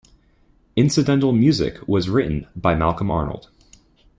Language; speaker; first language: English; native; English